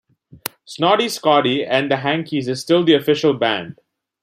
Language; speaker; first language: English; non-native, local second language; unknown